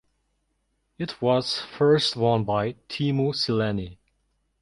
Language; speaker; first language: English; non-native, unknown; Mongolian